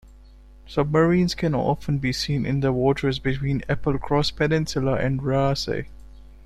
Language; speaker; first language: English; non-native, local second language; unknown